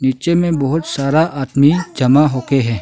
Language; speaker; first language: Hindi; non-native, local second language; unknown